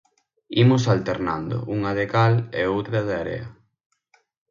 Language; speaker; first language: Galician; native; Galician